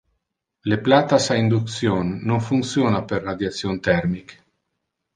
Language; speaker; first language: Interlingua; non-native, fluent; Italian